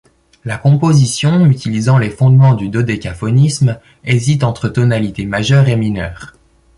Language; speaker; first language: French; native; French